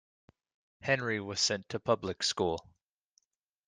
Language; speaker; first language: English; native; English